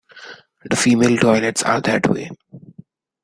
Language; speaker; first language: English; non-native, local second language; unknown